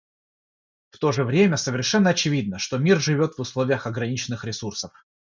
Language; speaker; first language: Russian; non-native, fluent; Georgian